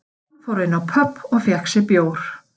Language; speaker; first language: Icelandic; native; Icelandic